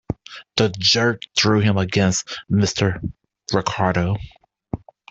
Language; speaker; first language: English; native; English